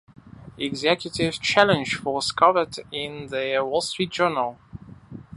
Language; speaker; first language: English; non-native, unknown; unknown